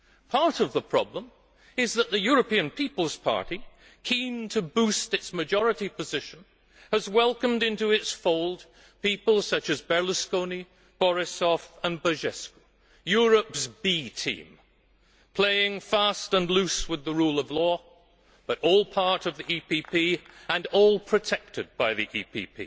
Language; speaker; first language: English; native; English